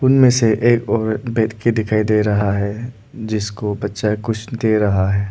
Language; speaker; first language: Hindi; non-native, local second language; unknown